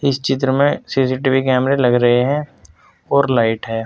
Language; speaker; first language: Hindi; native; Hindi